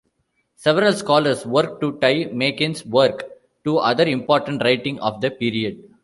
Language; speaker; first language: English; non-native, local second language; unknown